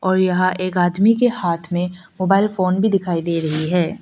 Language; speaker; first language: Hindi; early bilingual, other home language; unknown